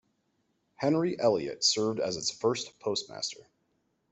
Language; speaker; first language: English; native; English